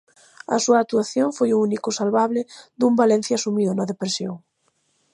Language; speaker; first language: Galician; native; Galician